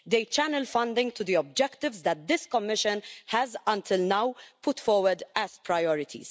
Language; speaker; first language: English; non-native, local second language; Maltese